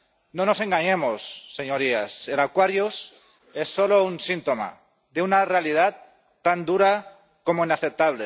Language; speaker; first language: Spanish; non-native, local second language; Catalan